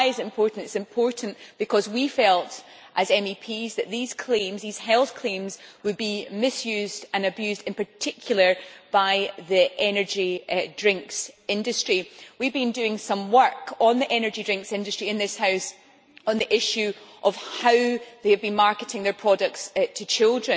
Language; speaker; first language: English; native; English